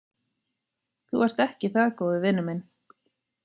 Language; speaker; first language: Icelandic; native; Icelandic